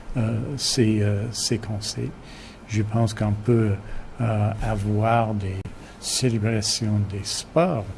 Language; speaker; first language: French; non-native, fluent; English